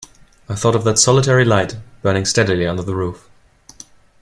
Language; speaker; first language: English; non-native, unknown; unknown